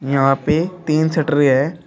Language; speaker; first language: Hindi; native; Hindi